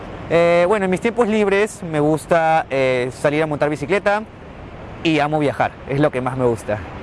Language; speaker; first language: Spanish; native; Spanish